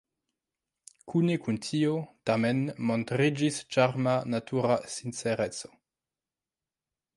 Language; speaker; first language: Esperanto; non-native, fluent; French